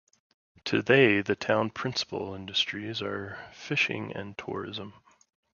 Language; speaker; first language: English; native; English